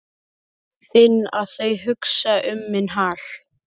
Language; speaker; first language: Icelandic; native; Icelandic